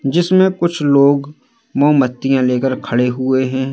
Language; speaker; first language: Hindi; native; Hindi